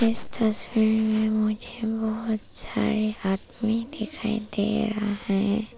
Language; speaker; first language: Hindi; early bilingual, other home language; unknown